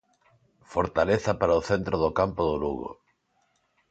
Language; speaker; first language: Galician; non-native, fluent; Spanish